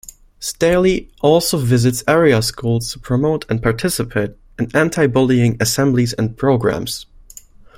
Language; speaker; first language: English; non-native, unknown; German